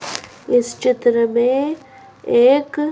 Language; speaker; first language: Hindi; native; Hindi